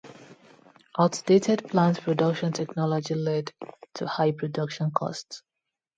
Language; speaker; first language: English; non-native, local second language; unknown